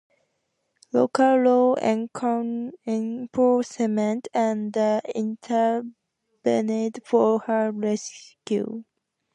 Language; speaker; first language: English; native; English